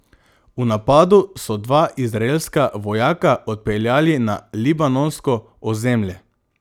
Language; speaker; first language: Slovenian; non-native, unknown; Macedonian